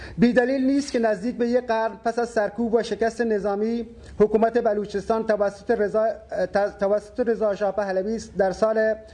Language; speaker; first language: Persian; non-native, local second language; Baluchi